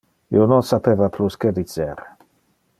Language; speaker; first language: Interlingua; non-native, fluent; Dutch